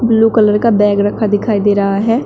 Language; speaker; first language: Hindi; native; Hindi